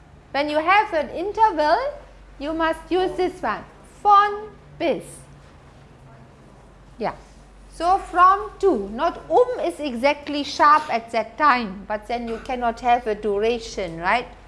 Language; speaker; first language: English; non-native, fluent; German